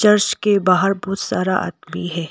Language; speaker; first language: Hindi; non-native, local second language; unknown